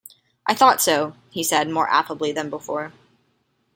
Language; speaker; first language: English; native; English